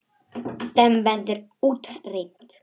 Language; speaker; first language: Icelandic; non-native, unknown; Russian